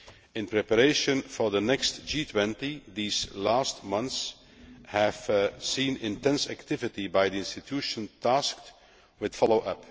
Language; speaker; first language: English; non-native, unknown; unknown